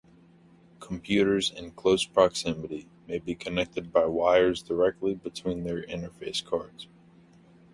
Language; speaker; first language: English; native; English